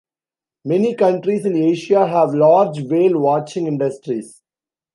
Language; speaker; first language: English; non-native, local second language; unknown